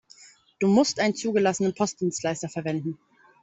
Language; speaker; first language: German; native; German